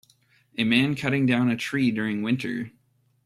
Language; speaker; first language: English; native; English